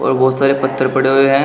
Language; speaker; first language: Hindi; native; Hindi